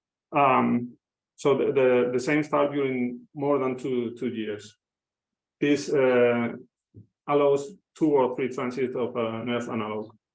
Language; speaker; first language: English; non-native, fluent; Spanish